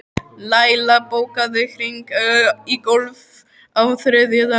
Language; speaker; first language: Icelandic; native; Icelandic